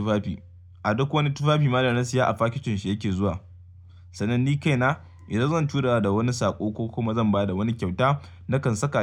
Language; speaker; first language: Hausa; native; Hausa